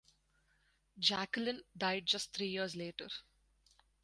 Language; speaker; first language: English; non-native, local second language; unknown